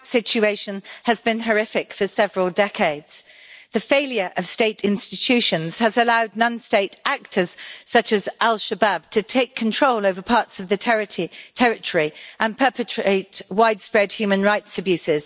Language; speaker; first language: English; native; English